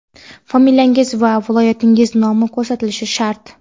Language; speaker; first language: Uzbek; non-native, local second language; Kara-Kalpak